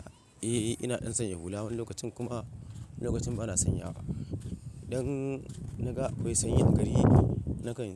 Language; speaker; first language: Hausa; non-native, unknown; Yoruba